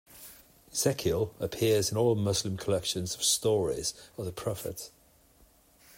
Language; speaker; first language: English; non-native, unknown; Catalan